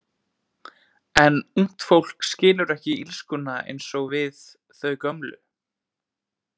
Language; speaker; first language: Icelandic; native; Icelandic